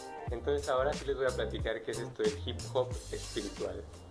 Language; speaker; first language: Spanish; native; Spanish